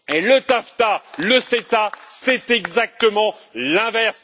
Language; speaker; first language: French; native; French